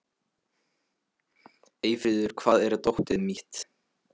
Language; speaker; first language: Icelandic; non-native, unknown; Polish